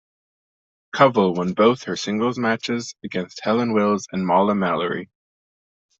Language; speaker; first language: English; non-native, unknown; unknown